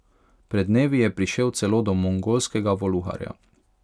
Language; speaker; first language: Slovenian; non-native, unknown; Hungarian